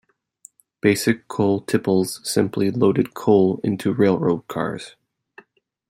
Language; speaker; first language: English; native; English